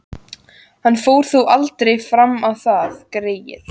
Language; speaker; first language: Icelandic; native; Icelandic